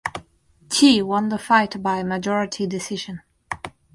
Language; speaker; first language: English; non-native, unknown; Russian